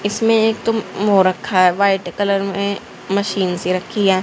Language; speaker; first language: Hindi; native; Hindi